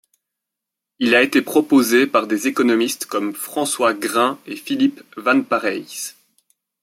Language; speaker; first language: French; native; French